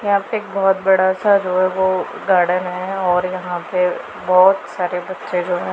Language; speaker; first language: Hindi; non-native, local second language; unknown